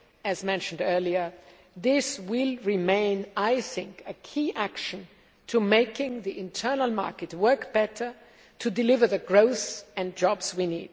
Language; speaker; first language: English; non-native, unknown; German